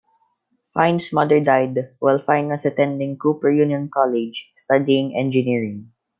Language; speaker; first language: English; non-native, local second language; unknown